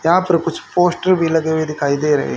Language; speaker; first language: Hindi; native; Hindi